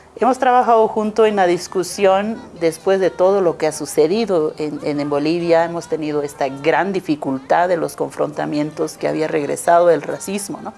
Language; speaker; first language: Spanish; non-native, local second language; Aymara